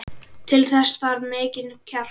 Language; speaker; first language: Icelandic; native; Icelandic